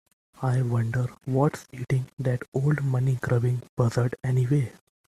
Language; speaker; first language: English; non-native, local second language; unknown